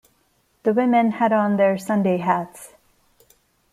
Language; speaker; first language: English; non-native, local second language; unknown